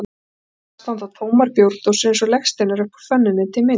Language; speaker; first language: Icelandic; native; Icelandic